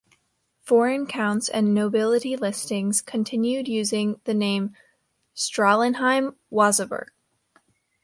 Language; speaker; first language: English; native; English